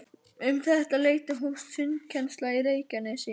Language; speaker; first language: Icelandic; native; Icelandic